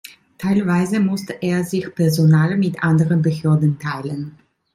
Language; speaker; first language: German; non-native, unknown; Italian